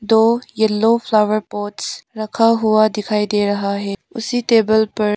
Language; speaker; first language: Hindi; early bilingual, other home language; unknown